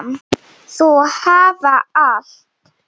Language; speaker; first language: Icelandic; non-native, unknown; Slovenian